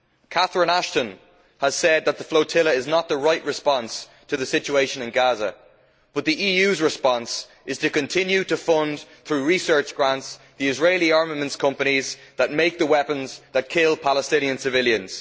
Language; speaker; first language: English; native; English